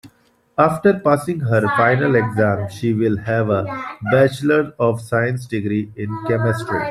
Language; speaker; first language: English; non-native, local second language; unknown